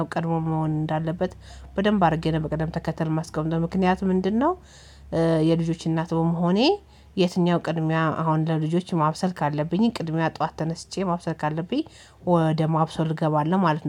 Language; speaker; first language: Amharic; native; Amharic